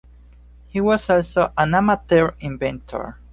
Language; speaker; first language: English; non-native, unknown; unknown